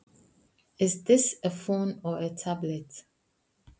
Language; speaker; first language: Icelandic; non-native, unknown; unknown